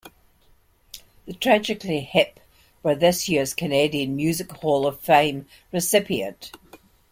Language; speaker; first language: English; native; English